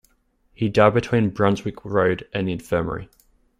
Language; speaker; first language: English; native; English